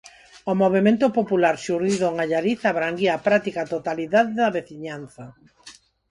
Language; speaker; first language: Galician; non-native, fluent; Spanish